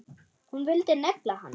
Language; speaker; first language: Icelandic; non-native, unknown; German